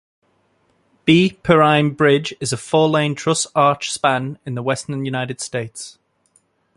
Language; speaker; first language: English; native; English